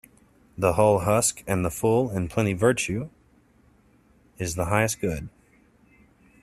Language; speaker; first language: English; native; English